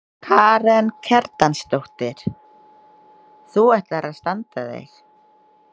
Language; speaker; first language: Icelandic; non-native, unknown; Indonesian